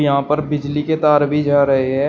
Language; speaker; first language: Hindi; native; Hindi